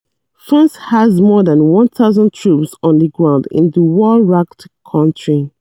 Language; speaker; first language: English; non-native, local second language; Yoruba